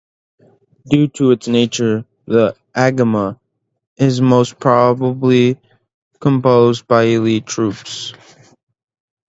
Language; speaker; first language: English; native; English